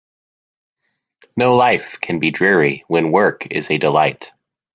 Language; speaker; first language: English; native; English